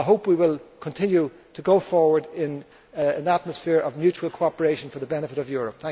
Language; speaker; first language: English; native; English